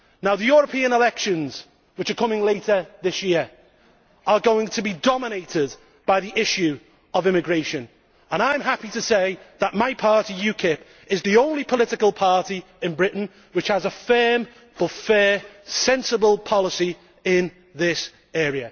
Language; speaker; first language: English; native; English